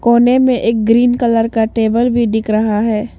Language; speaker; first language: Hindi; non-native, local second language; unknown